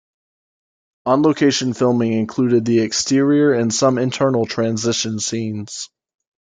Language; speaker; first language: English; native; English